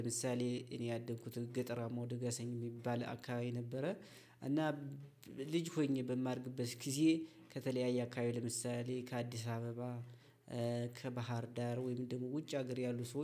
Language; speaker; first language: Amharic; native; Amharic